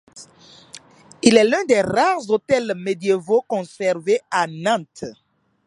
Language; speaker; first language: French; non-native, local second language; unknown